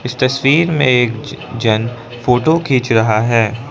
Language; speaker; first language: Hindi; non-native, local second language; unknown